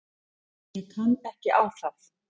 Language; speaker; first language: Icelandic; native; Icelandic